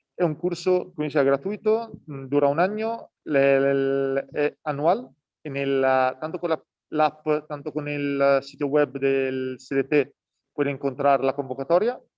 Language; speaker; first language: Spanish; non-native, fluent; Italian